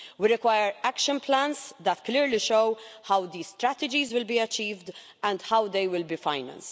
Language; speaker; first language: English; non-native, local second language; Maltese